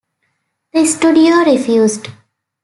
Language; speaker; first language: English; native; English